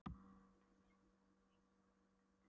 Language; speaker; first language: Icelandic; non-native, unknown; Polish